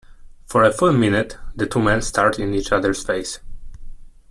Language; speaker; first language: English; non-native, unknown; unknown